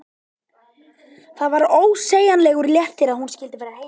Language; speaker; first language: Icelandic; native; Icelandic